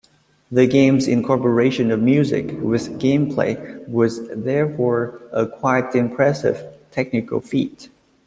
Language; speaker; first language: English; native; English